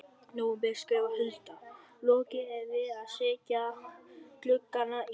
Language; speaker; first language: Icelandic; non-native, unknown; Vietnamese